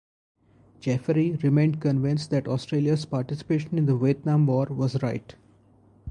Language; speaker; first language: English; non-native, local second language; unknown